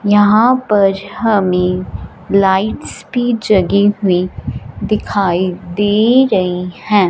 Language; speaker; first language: Hindi; non-native, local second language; Punjabi